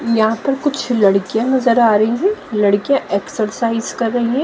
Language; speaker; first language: Hindi; native; Hindi